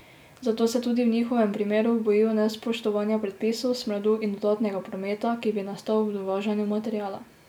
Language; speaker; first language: Slovenian; native; Slovenian